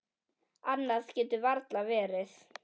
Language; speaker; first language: Icelandic; native; Icelandic